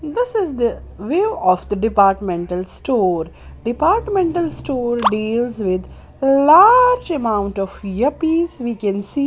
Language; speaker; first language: English; non-native, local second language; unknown